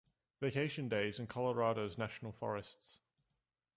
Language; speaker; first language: English; native; English